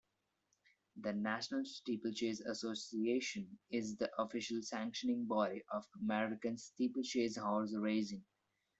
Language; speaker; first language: English; non-native, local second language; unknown